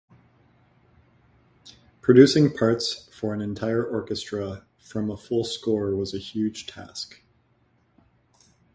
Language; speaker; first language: English; native; English